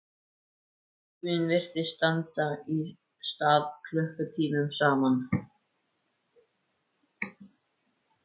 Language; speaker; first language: Icelandic; native; Icelandic